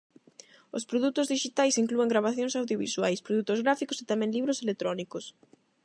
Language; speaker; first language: Galician; non-native, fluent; Spanish